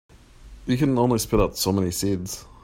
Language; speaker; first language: English; native; English